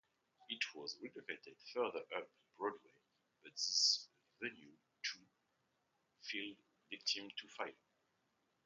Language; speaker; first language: English; non-native, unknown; French